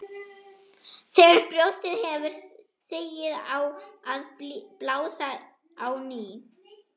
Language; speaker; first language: Icelandic; non-native, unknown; German